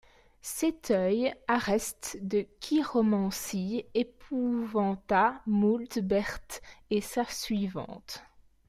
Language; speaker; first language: French; native; French